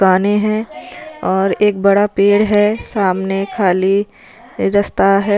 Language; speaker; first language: Hindi; non-native, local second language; Punjabi